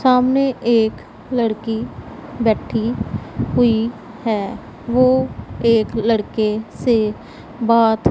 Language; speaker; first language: Hindi; non-native, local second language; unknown